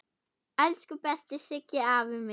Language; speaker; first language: Icelandic; non-native, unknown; German